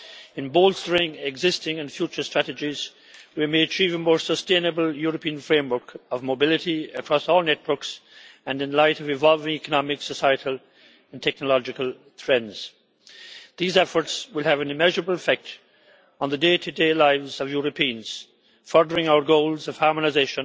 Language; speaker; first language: English; native; English